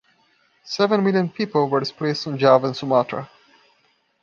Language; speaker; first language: English; non-native, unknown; Portuguese